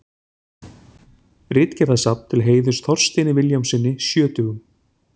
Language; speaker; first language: Icelandic; native; Icelandic